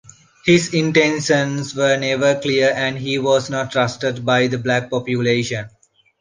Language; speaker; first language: English; non-native, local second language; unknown